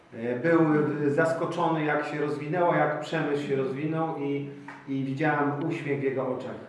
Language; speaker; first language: Polish; native; Polish